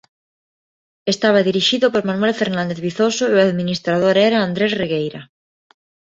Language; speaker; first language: Galician; non-native, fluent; Spanish